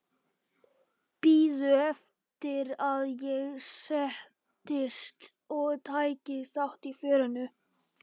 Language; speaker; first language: Icelandic; non-native, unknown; Polish